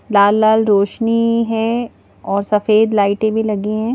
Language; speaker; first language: Hindi; native; Hindi